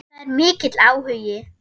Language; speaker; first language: Icelandic; non-native, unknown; German